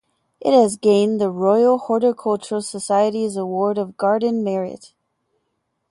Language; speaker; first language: English; native; English